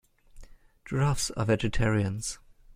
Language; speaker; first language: English; non-native, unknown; German